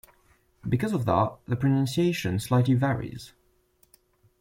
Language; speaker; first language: English; non-native, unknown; French